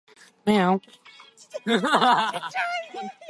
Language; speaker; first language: English; native; English